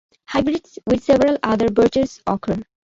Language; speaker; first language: English; non-native, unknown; Bangla